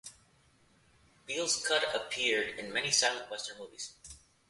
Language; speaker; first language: English; native; English